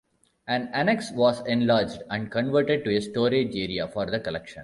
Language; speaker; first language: English; non-native, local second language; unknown